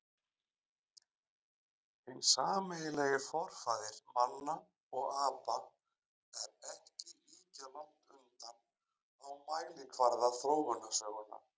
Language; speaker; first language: Icelandic; native; Icelandic